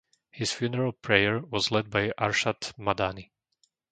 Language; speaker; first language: English; non-native, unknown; Slovak